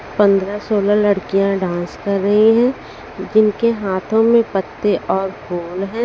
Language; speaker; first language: Hindi; native; Hindi